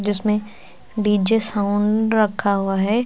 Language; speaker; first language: Hindi; native; Hindi